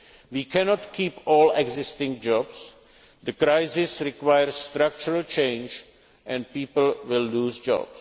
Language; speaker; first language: English; non-native, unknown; Czech